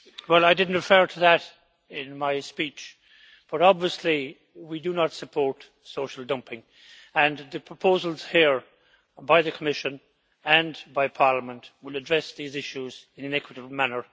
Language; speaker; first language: English; native; English